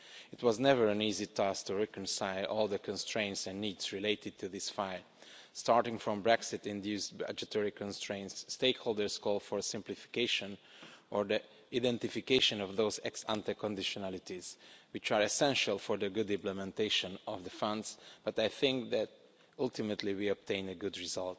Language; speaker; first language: English; non-native, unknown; Romanian